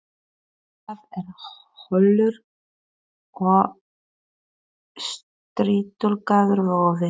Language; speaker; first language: Icelandic; non-native, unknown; Polish